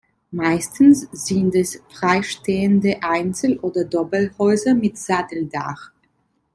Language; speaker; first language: German; non-native, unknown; Italian